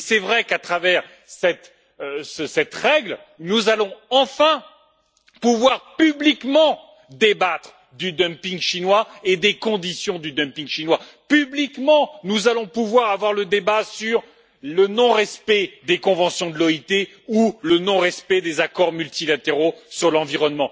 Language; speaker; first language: French; native; French